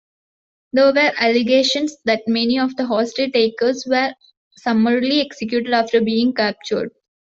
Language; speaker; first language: English; non-native, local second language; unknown